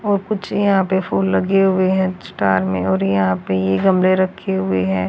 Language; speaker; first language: Hindi; native; Hindi